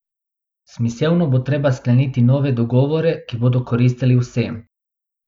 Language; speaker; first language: Slovenian; non-native, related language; Bosnian